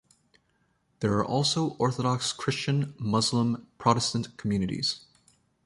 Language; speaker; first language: English; native; English